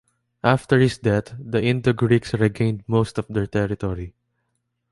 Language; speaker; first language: English; non-native, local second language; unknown